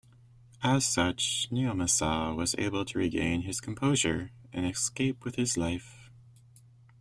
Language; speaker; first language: English; native; English